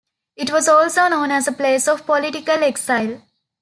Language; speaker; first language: English; non-native, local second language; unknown